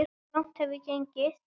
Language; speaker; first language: Icelandic; native; Icelandic